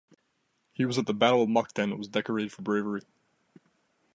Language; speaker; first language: English; native; English